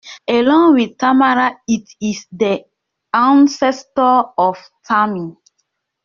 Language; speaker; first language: English; non-native, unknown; French